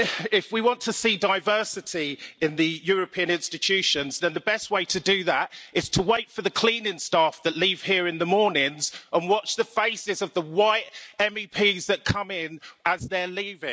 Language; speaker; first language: English; native; English